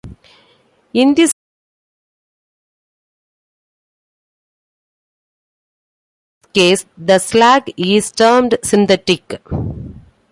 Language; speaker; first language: English; non-native, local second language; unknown